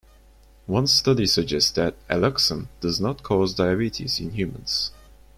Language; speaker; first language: English; non-native, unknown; Turkish